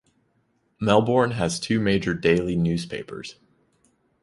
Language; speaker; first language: English; native; English